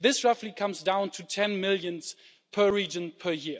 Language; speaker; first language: English; non-native, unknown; German